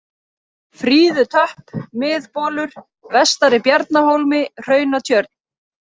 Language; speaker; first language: Icelandic; native; Icelandic